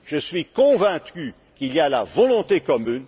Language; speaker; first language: French; non-native, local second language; Dutch